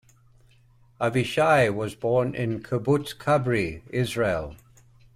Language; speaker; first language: English; native; English